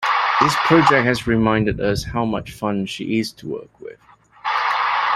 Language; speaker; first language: English; non-native, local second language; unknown